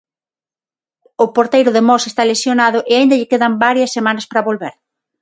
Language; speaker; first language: Galician; non-native, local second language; Spanish